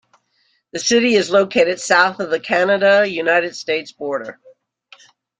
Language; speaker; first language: English; native; English